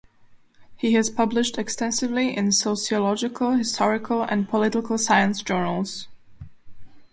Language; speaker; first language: English; non-native, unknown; Slovak